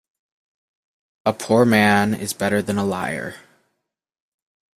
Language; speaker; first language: English; native; English